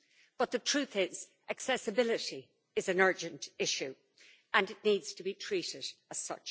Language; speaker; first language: English; native; English